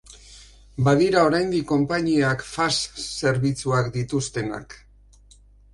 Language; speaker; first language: Basque; native; Basque